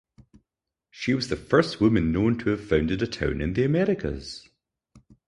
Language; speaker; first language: English; native; English